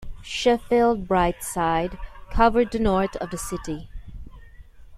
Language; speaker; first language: English; non-native, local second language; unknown